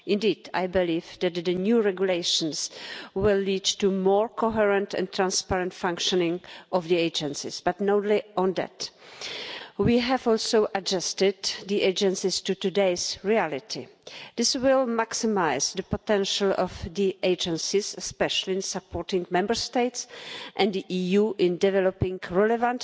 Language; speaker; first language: English; non-native, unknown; Czech